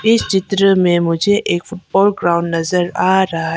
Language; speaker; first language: Hindi; non-native, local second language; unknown